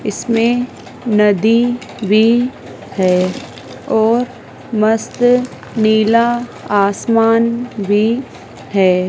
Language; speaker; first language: Hindi; native; Hindi